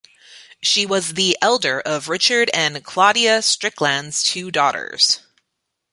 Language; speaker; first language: English; native; English